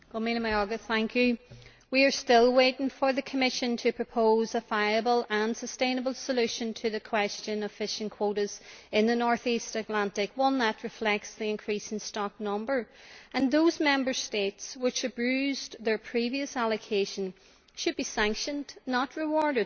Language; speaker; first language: English; native; English